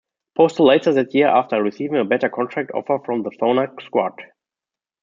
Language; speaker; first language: English; non-native, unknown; German